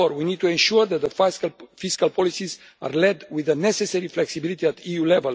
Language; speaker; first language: English; non-native, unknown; Romanian